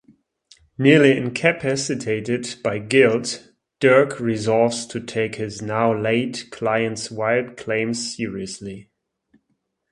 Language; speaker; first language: English; non-native, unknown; German